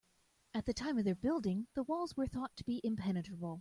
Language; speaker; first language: English; native; English